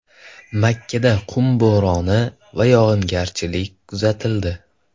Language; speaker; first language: Uzbek; non-native, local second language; Kazakh